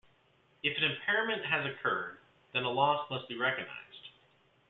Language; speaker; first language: English; native; English